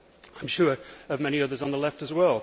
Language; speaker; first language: English; native; English